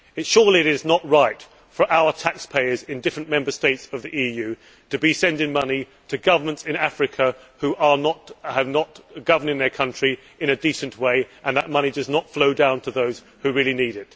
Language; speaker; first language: English; native; English